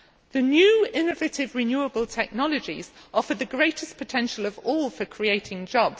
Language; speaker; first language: English; native; English